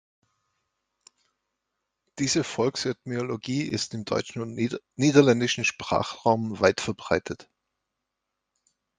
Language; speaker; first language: German; native; German